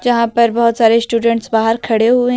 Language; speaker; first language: Hindi; native; Hindi